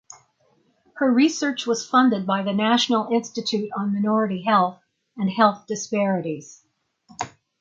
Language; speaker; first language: English; native; English